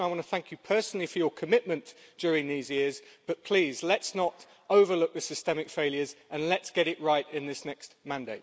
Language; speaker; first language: English; native; English